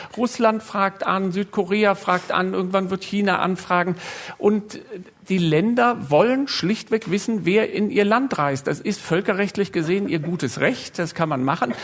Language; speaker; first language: German; native; German